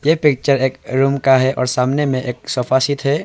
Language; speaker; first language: Hindi; early bilingual, other home language; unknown